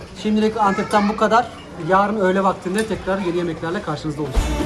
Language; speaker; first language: Turkish; native; Turkish